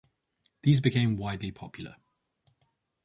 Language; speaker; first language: English; native; English